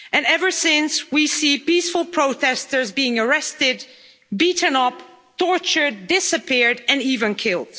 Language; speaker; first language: English; non-native, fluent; Dutch